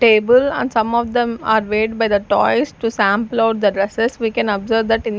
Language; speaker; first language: English; non-native, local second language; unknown